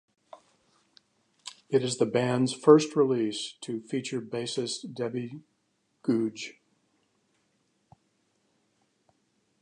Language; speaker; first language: English; native; English